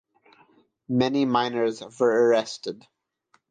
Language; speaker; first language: English; non-native, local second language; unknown